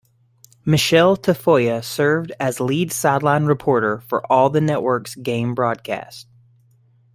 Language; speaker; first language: English; native; English